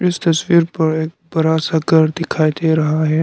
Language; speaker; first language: Hindi; non-native, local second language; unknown